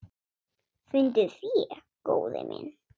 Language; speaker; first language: Icelandic; non-native, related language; Swedish